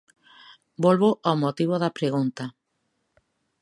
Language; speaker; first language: Galician; native; Galician